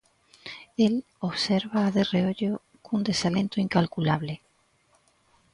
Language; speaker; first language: Galician; native; Galician